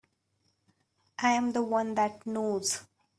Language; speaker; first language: English; non-native, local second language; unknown